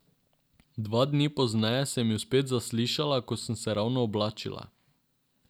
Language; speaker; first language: Slovenian; non-native, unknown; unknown